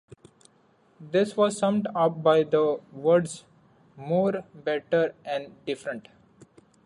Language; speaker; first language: English; non-native, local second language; Marathi